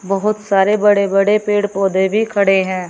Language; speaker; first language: Hindi; native; Hindi